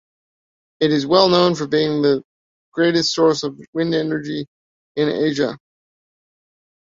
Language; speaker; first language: English; native; English